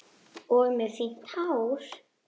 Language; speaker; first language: Icelandic; native; Icelandic